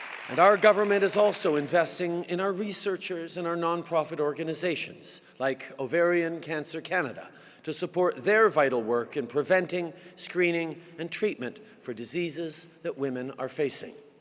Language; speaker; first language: English; native; English